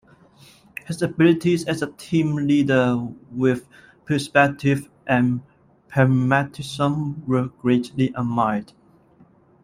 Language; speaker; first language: English; non-native, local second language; Cantonese